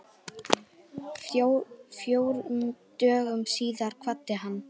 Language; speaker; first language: Icelandic; native; Icelandic